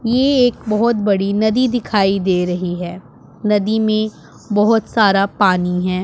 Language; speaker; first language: Hindi; non-native, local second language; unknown